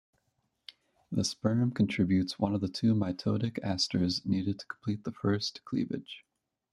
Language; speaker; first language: English; native; English